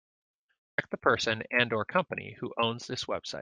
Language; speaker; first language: English; native; English